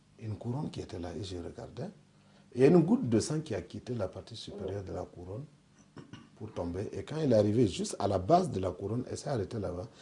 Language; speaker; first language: French; non-native, local second language; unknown